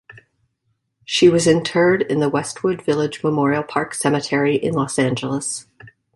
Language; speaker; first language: English; native; English